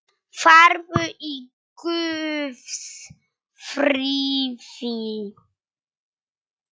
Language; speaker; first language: Icelandic; non-native, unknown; Polish